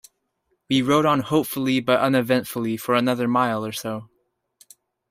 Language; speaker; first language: English; native; English